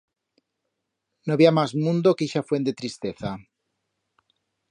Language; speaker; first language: Aragonese; native; Aragonese